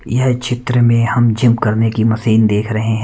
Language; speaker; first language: Hindi; non-native, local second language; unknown